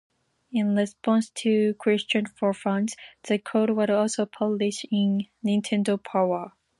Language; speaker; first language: English; non-native, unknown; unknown